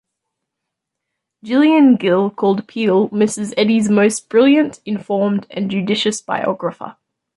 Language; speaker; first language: English; native; English